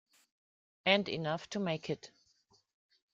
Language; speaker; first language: English; non-native, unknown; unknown